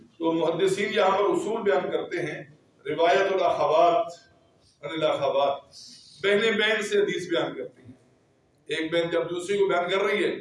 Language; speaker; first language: Urdu; non-native, local second language; Punjabi